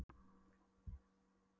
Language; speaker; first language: Icelandic; non-native, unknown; Polish